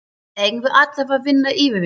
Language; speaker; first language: Icelandic; non-native, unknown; German